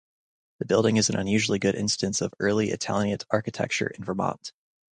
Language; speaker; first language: English; native; English